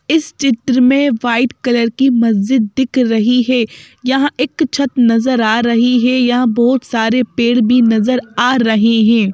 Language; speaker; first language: Hindi; native; Hindi